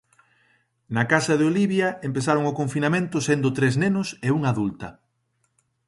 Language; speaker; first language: Galician; native; Galician